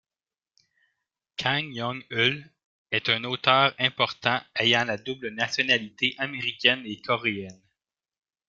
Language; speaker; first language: French; native; French